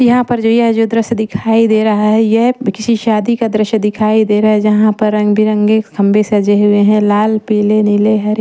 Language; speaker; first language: Hindi; non-native, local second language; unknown